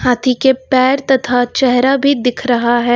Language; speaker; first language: Hindi; native; Hindi